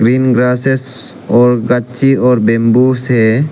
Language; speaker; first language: Hindi; non-native, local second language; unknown